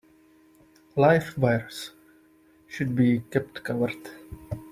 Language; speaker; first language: English; non-native, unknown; Czech